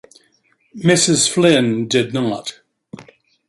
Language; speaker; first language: English; native; English